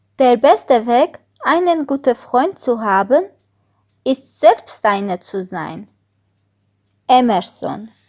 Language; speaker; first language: German; non-native, fluent; Armenian